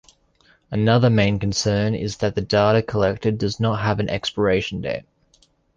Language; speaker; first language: English; native; English